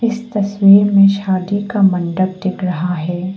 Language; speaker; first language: Hindi; non-native, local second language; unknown